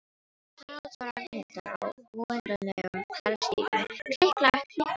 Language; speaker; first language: Icelandic; non-native, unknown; Filipino